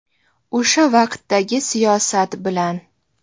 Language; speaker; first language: Uzbek; native; Uzbek